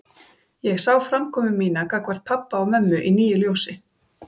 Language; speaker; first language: Icelandic; native; Icelandic